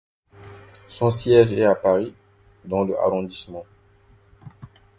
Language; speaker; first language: French; non-native, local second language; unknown